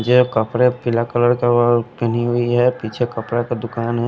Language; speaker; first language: Hindi; non-native, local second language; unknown